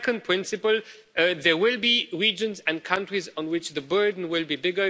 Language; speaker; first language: English; non-native, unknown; Romanian